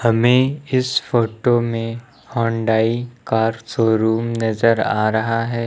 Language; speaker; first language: Hindi; native; Hindi